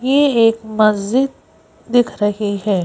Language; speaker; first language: Hindi; native; Hindi